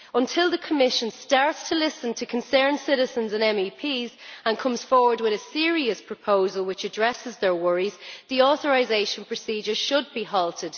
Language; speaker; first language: English; native; English